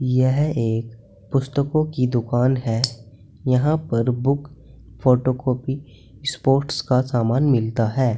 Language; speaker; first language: Hindi; native; Hindi